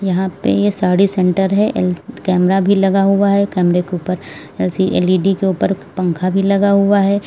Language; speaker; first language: Hindi; native; Hindi